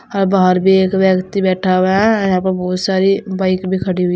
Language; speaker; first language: Hindi; native; Hindi